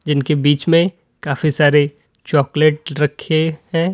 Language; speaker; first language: Hindi; native; Hindi